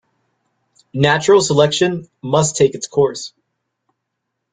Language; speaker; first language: English; native; English